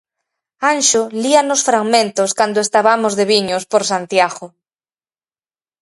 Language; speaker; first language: Galician; native; Galician